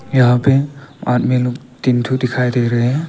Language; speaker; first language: Hindi; non-native, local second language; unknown